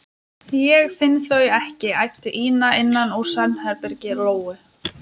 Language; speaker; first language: Icelandic; non-native, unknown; Lithuanian